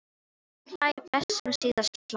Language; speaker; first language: Icelandic; non-native, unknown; Filipino